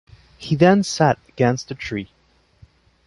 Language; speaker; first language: English; non-native, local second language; French